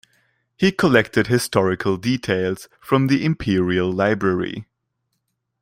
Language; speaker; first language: English; non-native, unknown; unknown